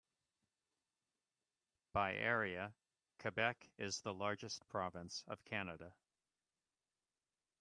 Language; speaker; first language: English; native; English